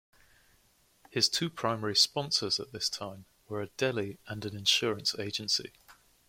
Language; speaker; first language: English; native; English